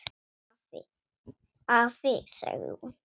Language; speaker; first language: Icelandic; non-native, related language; Swedish